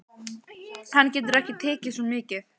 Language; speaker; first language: Icelandic; native; Icelandic